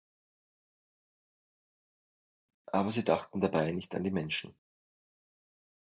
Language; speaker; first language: German; native; German